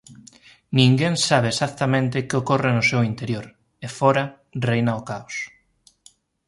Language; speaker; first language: Galician; native; Galician